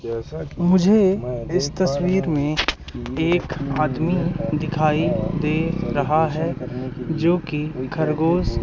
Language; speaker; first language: Hindi; native; Hindi